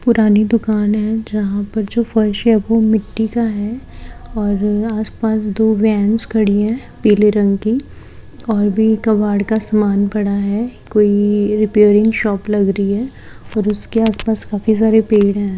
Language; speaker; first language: Hindi; native; Hindi